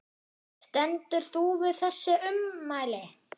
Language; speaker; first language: Icelandic; non-native, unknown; German